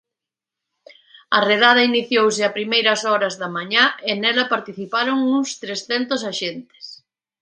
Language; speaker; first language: Galician; native; Galician